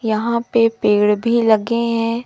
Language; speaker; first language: Hindi; native; Hindi